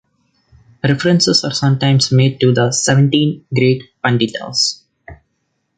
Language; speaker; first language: English; non-native, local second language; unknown